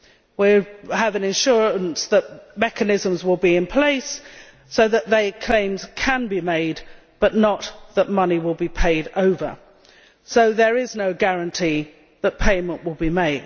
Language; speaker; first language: English; native; English